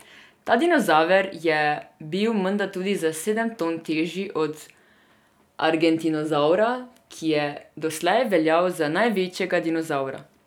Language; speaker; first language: Slovenian; non-native, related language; Serbian